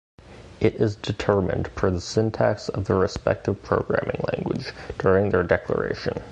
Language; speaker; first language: English; native; English